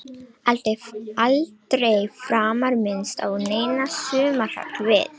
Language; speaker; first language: Icelandic; non-native, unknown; Romanian